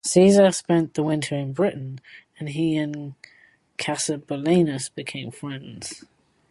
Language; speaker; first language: English; native; English